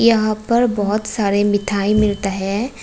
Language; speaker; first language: Hindi; non-native, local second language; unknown